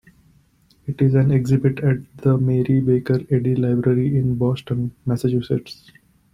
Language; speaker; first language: English; non-native, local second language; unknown